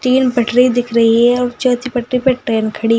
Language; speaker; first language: Hindi; native; Hindi